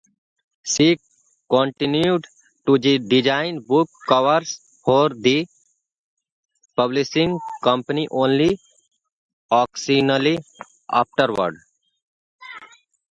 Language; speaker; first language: English; non-native, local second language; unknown